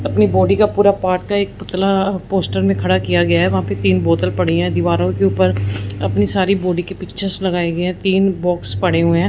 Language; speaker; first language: Hindi; non-native, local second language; Punjabi